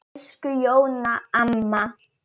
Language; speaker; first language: Icelandic; non-native, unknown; Polish